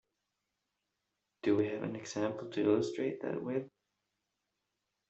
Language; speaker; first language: English; non-native, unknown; Swedish